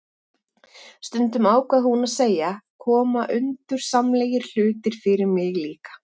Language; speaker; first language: Icelandic; native; Icelandic